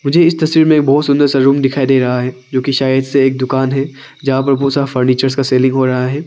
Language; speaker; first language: Hindi; non-native, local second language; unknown